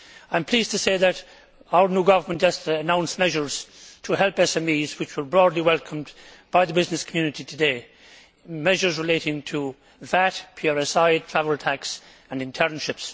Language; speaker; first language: English; native; English